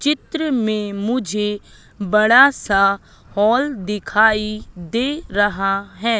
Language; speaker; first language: Hindi; native; Hindi